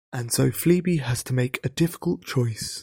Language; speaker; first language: English; native; English